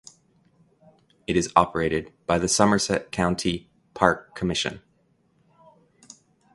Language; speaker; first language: English; native; English